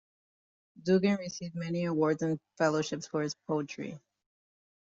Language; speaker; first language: English; native; English